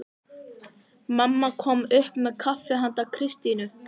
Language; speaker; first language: Icelandic; native; Icelandic